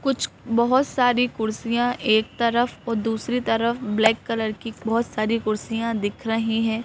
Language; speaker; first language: Hindi; native; Hindi